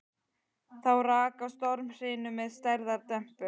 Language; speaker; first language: Icelandic; native; Icelandic